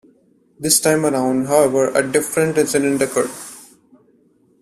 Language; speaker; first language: English; non-native, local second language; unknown